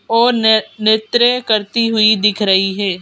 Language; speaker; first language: Hindi; native; Hindi